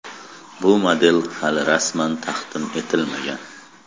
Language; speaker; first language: Uzbek; non-native, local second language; Kazakh